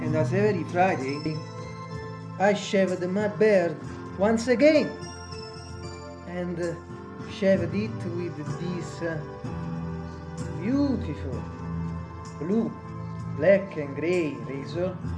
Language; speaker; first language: English; non-native, fluent; Italian